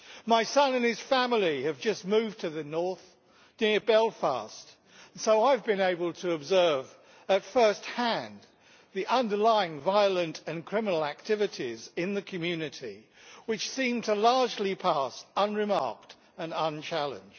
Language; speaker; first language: English; native; English